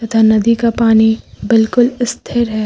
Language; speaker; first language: Hindi; native; Hindi